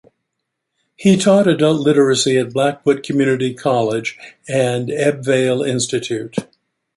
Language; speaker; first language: English; native; English